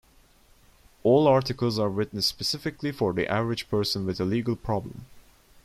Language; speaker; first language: English; non-native, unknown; Turkish